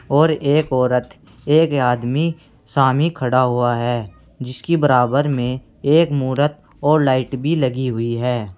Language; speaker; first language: Hindi; native; Hindi